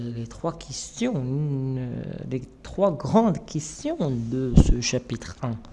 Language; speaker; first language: French; non-native, local second language; Arabic